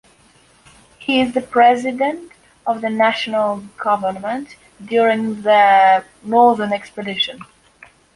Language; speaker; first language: English; non-native, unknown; Polish